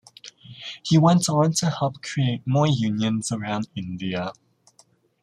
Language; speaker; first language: English; native; English